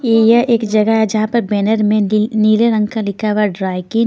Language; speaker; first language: Hindi; non-native, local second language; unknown